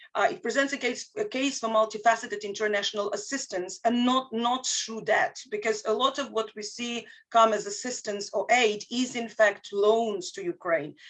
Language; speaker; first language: English; non-native, fluent; Ukrainian